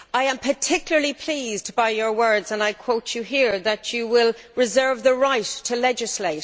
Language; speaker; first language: English; native; English